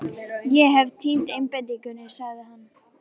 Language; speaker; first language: Icelandic; native; Icelandic